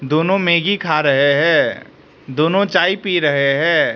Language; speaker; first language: Hindi; non-native, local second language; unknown